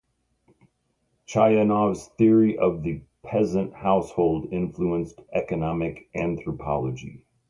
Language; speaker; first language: English; native; English